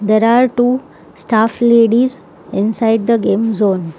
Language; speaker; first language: English; non-native, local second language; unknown